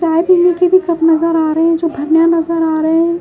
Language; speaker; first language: Hindi; native; Hindi